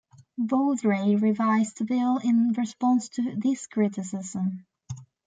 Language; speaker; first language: English; native; English